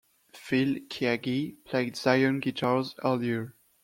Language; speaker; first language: English; non-native, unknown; French